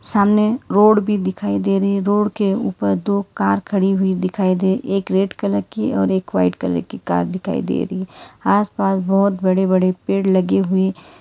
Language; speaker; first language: Hindi; non-native, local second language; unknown